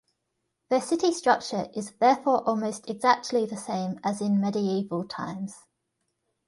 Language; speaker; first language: English; native; English